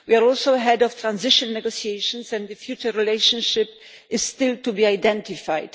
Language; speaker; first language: English; non-native, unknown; Polish